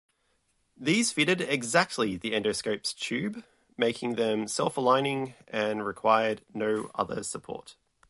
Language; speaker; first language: English; native; English